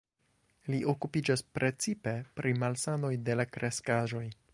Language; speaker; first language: Esperanto; non-native, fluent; English